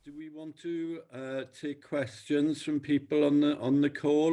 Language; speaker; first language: English; native; English